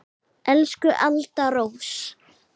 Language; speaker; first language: Icelandic; native; Icelandic